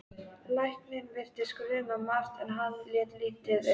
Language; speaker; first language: Icelandic; native; Icelandic